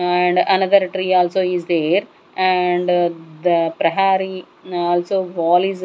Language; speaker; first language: English; non-native, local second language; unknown